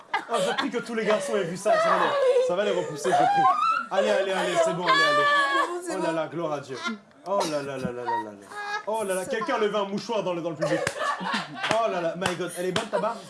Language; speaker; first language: French; native; French